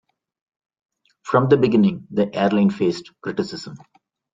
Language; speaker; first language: English; non-native, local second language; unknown